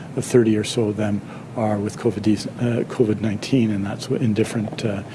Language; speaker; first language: English; native; English